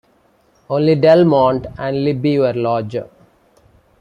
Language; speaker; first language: English; non-native, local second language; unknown